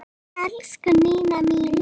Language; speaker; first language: Icelandic; native; Icelandic